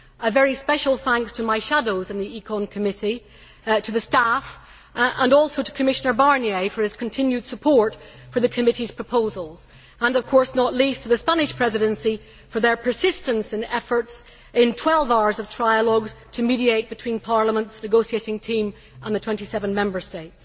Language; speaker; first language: English; native; English